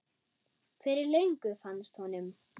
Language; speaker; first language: Icelandic; non-native, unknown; German